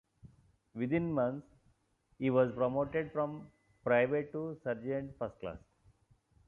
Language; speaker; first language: English; non-native, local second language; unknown